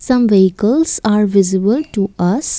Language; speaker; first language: English; non-native, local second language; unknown